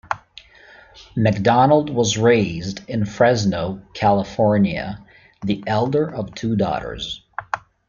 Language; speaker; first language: English; native; English